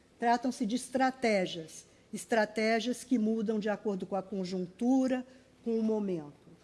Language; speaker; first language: Portuguese; native; Portuguese